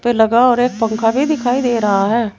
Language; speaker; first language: Hindi; native; Hindi